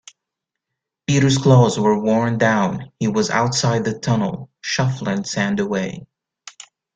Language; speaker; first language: English; native; English